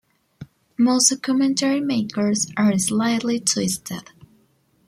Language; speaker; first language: English; non-native, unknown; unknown